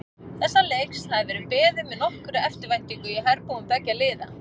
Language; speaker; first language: Icelandic; native; Icelandic